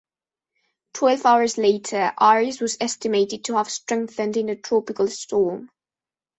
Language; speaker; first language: English; non-native, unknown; Spanish